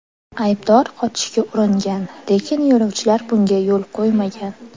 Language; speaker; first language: Uzbek; native; Uzbek